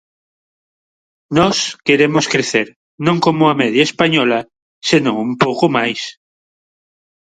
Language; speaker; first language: Galician; non-native, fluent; Spanish